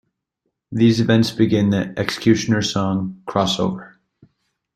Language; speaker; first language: English; native; English